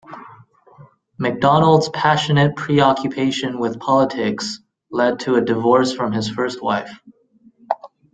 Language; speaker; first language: English; native; English